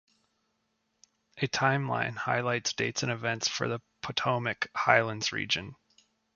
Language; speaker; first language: English; native; English